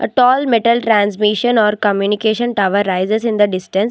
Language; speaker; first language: English; non-native, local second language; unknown